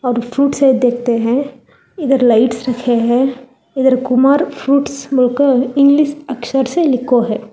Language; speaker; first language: Hindi; non-native, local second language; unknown